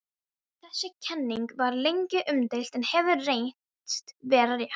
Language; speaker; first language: Icelandic; non-native, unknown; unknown